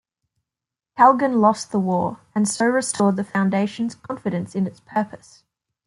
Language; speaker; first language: English; native; English